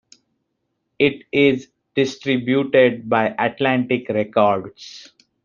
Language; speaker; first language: English; non-native, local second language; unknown